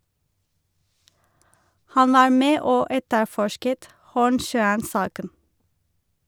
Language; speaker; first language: Norwegian; non-native, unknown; Turkish